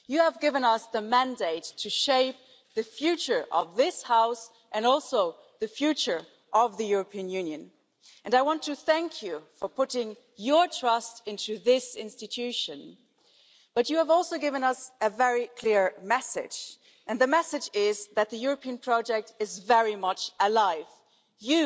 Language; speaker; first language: English; non-native, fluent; German